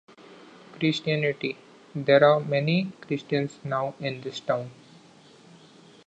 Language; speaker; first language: English; non-native, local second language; Marathi